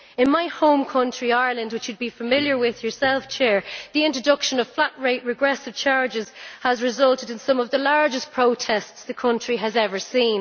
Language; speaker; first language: English; native; English